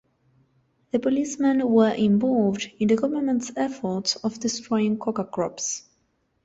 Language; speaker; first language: English; non-native, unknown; Spanish